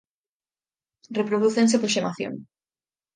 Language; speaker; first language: Galician; native; Galician